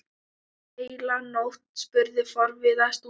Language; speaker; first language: Icelandic; non-native, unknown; Thai